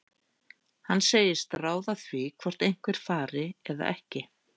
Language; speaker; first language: Icelandic; native; Icelandic